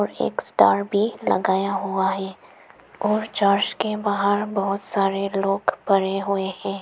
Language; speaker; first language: Hindi; non-native, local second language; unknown